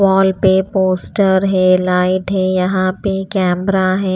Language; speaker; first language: Hindi; non-native, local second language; Punjabi